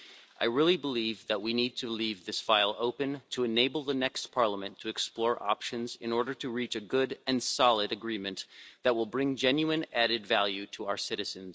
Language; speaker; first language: English; non-native, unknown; Dutch